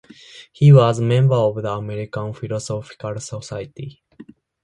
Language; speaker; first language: English; non-native, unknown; Japanese